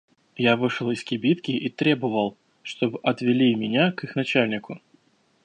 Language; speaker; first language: Russian; native; Russian